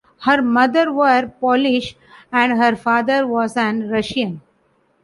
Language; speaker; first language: English; non-native, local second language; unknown